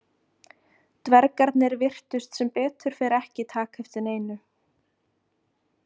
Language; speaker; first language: Icelandic; native; Icelandic